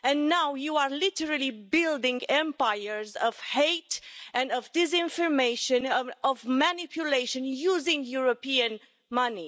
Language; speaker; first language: English; non-native, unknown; Romanian